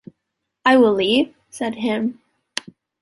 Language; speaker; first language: English; native; English